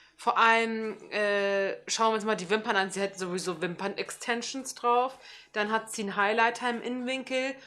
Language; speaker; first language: German; early bilingual, other home language; Turkish